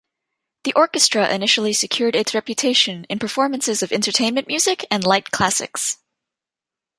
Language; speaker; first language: English; native; English